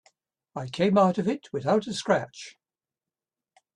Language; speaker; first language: English; native; English